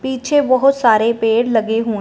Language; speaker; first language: Hindi; non-native, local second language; Punjabi